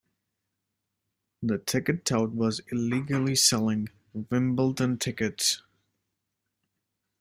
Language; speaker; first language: English; native; English